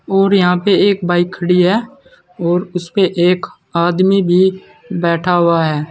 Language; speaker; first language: Hindi; native; Hindi